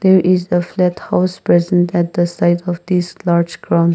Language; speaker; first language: English; non-native, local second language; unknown